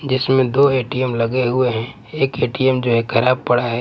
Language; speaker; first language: Hindi; non-native, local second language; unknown